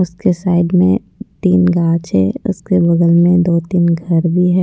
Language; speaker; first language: Hindi; non-native, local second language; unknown